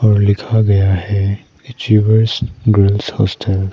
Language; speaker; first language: Hindi; non-native, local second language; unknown